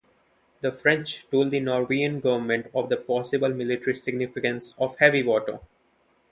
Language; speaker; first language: English; non-native, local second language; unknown